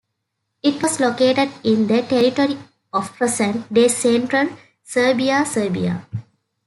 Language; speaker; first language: English; native; English